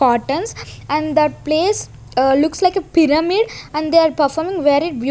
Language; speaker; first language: English; non-native, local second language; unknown